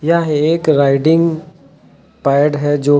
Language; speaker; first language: Hindi; native; Hindi